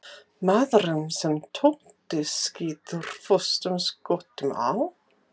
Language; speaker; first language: Icelandic; non-native, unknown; English